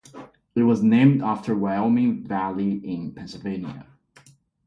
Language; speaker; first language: English; non-native, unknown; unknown